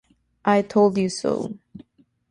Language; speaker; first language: English; native; English